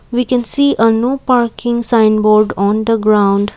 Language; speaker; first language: English; non-native, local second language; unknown